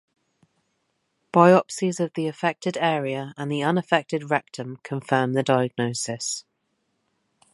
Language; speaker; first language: English; native; English